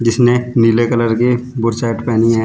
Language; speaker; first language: Hindi; native; Hindi